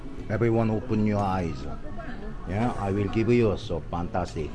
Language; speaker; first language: English; non-native, learner; Korean